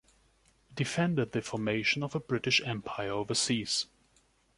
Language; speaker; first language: English; non-native, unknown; German